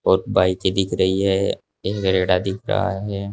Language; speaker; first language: Hindi; native; Hindi